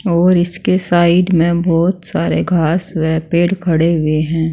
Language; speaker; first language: Hindi; native; Hindi